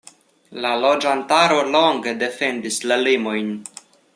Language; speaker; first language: Esperanto; non-native, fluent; Russian